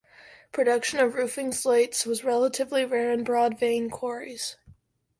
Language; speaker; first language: English; native; English